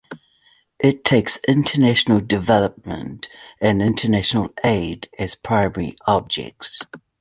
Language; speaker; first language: English; native; English